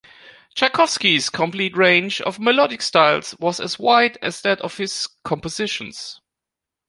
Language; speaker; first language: English; non-native, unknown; German